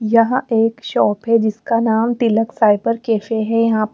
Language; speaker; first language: Hindi; non-native, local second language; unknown